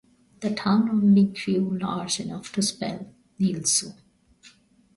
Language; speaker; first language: English; non-native, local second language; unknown